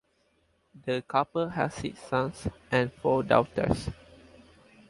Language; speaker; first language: English; non-native, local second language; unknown